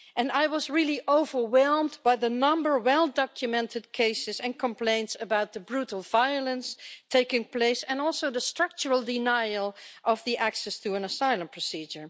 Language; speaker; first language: English; non-native, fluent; Dutch